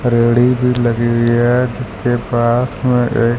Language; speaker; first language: Hindi; non-native, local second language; Punjabi